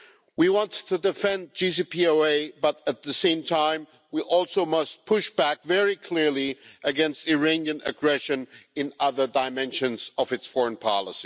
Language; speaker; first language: English; non-native, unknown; German